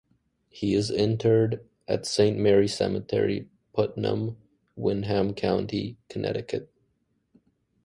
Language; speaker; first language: English; native; English